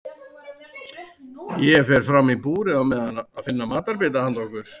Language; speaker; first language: Icelandic; native; Icelandic